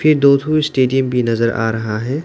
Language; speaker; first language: Hindi; non-native, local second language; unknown